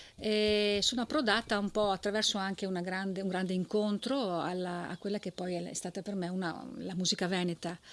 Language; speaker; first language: Italian; native; Italian